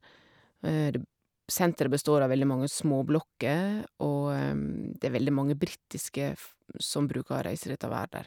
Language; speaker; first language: Norwegian; native; Norwegian